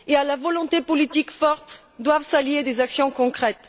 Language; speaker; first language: French; non-native, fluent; Bulgarian